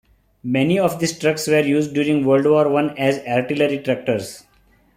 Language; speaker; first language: English; non-native, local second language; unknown